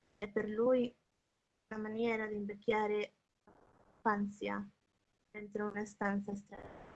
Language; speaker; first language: Italian; non-native, fluent; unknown